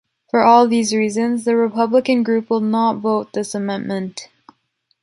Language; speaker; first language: English; native; English